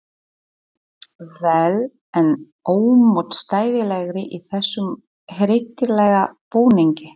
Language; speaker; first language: Icelandic; non-native, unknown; Polish